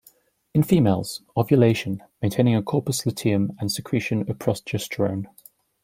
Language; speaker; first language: English; native; English